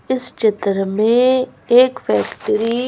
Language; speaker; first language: Hindi; native; Hindi